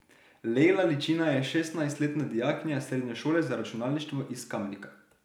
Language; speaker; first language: Slovenian; native; Slovenian